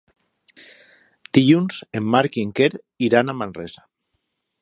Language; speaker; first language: Catalan; non-native, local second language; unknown